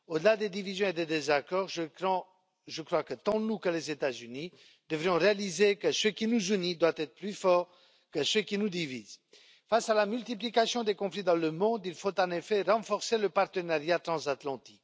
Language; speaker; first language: French; non-native, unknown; Romanian